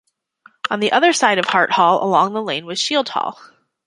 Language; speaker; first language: English; native; English